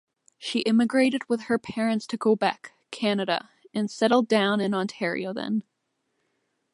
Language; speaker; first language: English; native; English